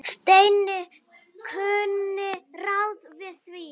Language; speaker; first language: Icelandic; native; Icelandic